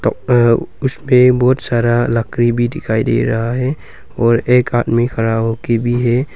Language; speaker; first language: Hindi; early bilingual, other home language; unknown